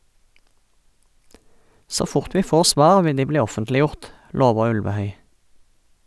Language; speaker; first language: Norwegian; native; Norwegian